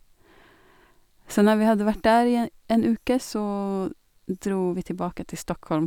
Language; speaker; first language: Norwegian; non-native, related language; Swedish